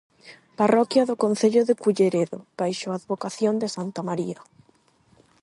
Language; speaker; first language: Galician; non-native, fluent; Spanish